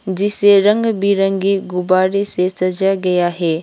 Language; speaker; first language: Hindi; non-native, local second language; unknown